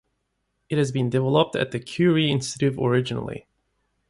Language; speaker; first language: English; native; English